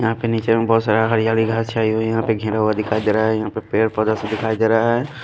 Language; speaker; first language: Hindi; non-native, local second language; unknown